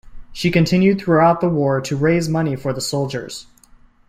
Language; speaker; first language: English; native; English